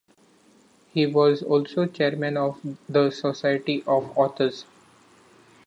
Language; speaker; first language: English; non-native, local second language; Marathi